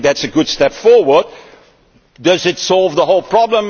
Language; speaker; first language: English; non-native, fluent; Dutch